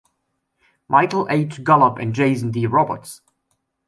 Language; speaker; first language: English; non-native, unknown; German